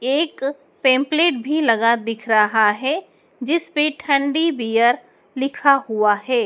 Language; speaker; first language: Hindi; native; Hindi